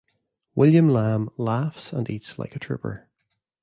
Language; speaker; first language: English; native; English